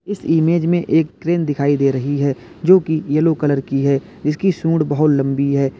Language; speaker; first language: Hindi; native; Hindi